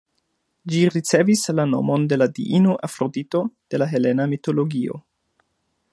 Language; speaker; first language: Esperanto; non-native, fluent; German